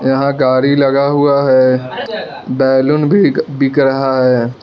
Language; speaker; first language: Hindi; non-native, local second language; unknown